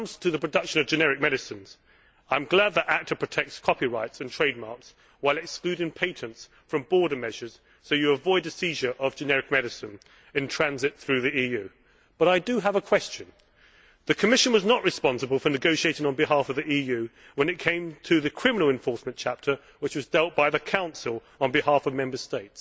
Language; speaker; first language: English; native; English